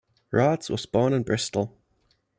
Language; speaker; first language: English; non-native, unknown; German